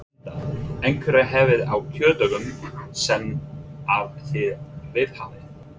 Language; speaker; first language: Icelandic; non-native, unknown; English